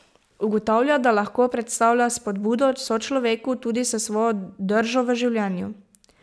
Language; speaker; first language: Slovenian; native; Slovenian